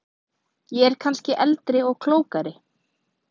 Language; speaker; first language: Icelandic; native; Icelandic